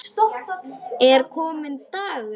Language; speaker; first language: Icelandic; non-native, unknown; Polish